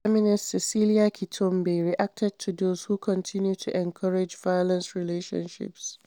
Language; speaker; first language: English; non-native, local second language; Hausa